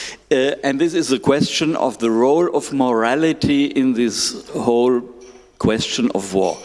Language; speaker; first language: English; non-native, fluent; German